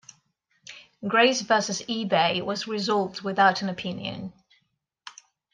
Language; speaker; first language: English; non-native, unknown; Catalan